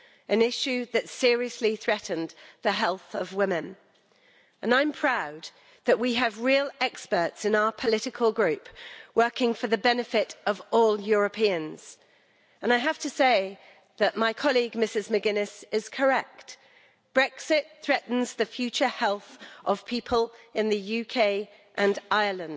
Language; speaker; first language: English; native; English